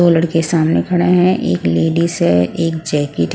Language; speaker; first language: Hindi; non-native, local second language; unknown